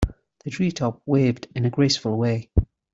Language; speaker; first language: English; native; English